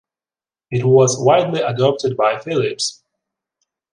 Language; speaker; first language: English; non-native, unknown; Ukrainian